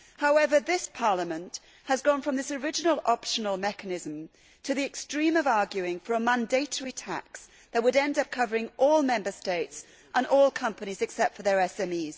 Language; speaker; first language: English; native; English